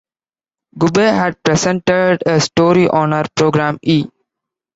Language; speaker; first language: English; non-native, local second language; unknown